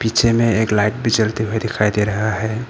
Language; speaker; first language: Hindi; early bilingual, other home language; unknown